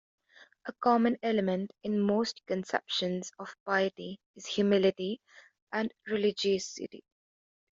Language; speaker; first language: English; native; English